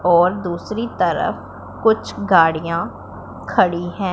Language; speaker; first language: Hindi; non-native, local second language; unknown